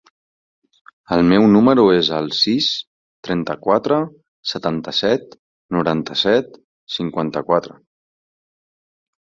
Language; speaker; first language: Catalan; native; Catalan